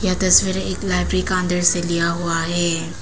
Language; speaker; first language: Hindi; non-native, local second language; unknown